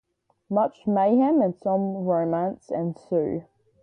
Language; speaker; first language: English; native; English